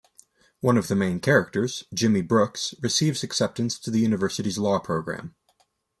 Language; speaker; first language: English; native; English